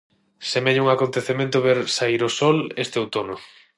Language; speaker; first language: Galician; non-native, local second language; Spanish